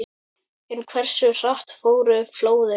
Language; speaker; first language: Icelandic; native; Icelandic